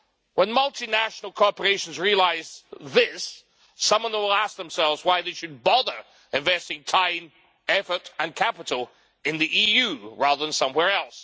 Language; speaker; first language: English; native; English